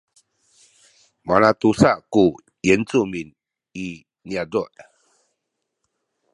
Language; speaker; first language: Sakizaya; native; Sakizaya